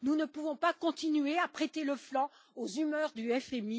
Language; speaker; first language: French; native; French